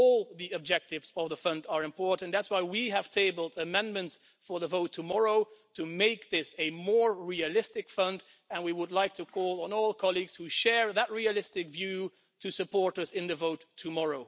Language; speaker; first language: English; non-native, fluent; Dutch